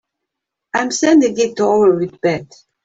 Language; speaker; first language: English; native; English